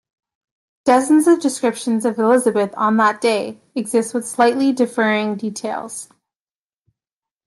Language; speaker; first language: English; native; English